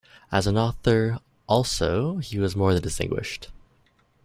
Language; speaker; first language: English; native; English